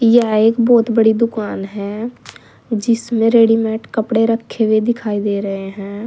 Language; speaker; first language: Hindi; native; Hindi